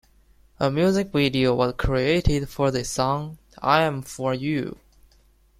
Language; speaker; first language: English; non-native, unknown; Chinese